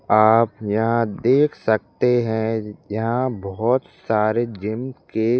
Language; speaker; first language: Hindi; native; Hindi